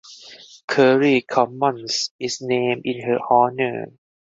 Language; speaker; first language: English; non-native, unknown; Thai